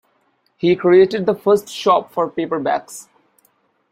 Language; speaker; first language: English; non-native, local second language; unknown